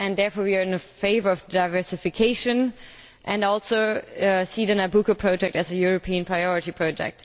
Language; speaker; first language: English; non-native, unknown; German